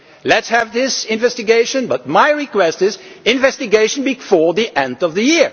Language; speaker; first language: English; non-native, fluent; Dutch